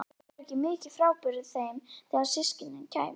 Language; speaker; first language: Icelandic; native; Icelandic